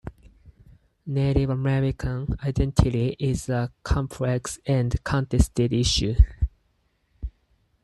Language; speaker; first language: English; non-native, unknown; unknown